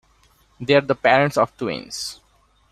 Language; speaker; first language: English; non-native, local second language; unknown